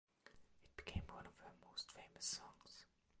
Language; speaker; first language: English; non-native, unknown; German